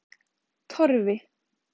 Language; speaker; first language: Icelandic; native; Icelandic